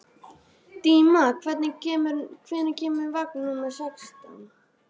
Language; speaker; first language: Icelandic; native; Icelandic